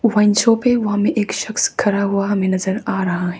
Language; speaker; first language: Hindi; non-native, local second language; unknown